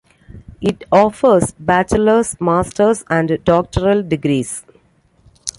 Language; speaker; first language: English; non-native, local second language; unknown